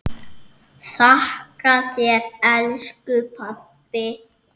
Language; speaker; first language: Icelandic; native; Icelandic